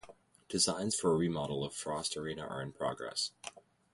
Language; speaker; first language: English; native; English